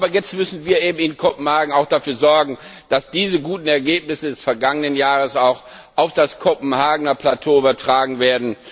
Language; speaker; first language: German; non-native, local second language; Luxembourgish